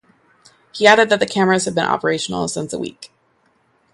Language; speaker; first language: English; native; English